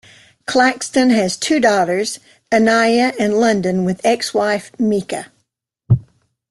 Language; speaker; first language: English; native; English